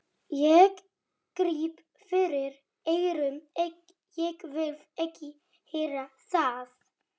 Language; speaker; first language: Icelandic; non-native, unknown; Polish